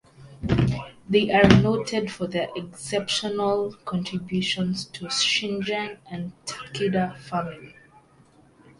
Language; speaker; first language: English; native; English